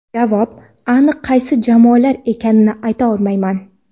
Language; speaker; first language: Uzbek; non-native, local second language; Kara-Kalpak